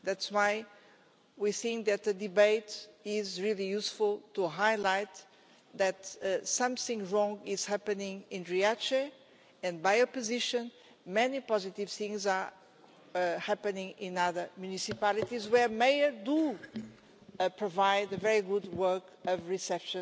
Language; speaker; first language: English; non-native, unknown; Portuguese